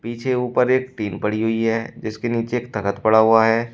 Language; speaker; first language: Hindi; native; Hindi